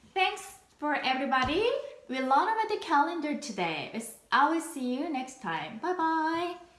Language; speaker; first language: English; non-native, fluent; Korean